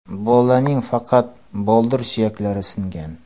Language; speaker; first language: Uzbek; non-native, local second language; Kara-Kalpak